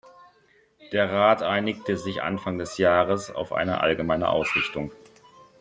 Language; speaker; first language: German; native; German